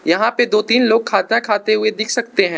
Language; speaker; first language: Hindi; non-native, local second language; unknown